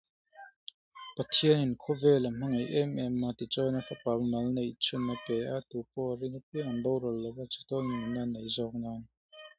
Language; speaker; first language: English; non-native, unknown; Mizo